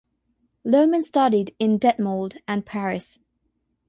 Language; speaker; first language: English; non-native, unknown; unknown